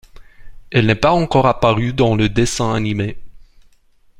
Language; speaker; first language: French; non-native, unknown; Romanian